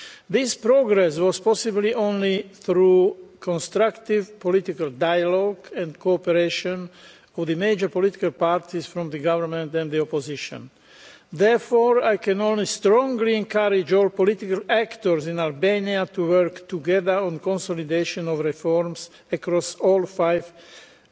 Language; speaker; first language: English; non-native, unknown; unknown